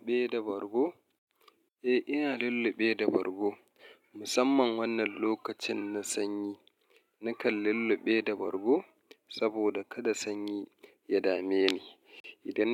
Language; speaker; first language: Hausa; native; Hausa